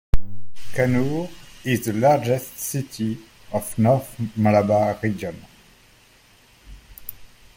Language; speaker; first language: English; native; English